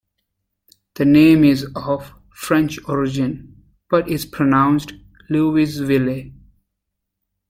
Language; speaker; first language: English; native; English